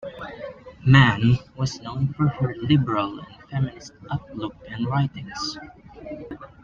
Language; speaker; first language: English; non-native, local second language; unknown